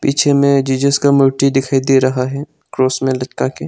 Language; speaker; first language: Hindi; non-native, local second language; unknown